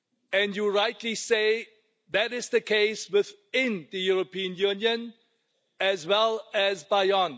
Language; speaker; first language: English; non-native, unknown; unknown